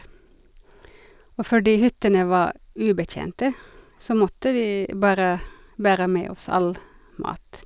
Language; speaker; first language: Norwegian; non-native, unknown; Finnish